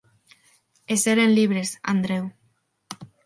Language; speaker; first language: Galician; non-native, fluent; Spanish